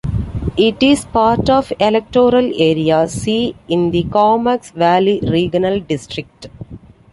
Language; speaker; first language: English; non-native, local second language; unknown